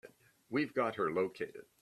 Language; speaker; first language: English; native; English